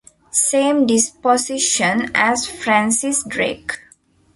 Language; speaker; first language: English; non-native, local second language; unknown